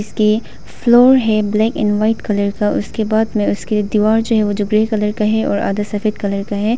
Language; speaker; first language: Hindi; non-native, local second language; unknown